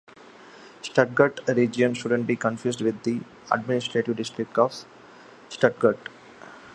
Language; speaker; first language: English; non-native, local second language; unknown